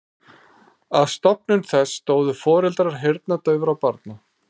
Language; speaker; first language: Icelandic; native; Icelandic